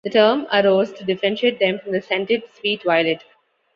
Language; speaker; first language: English; non-native, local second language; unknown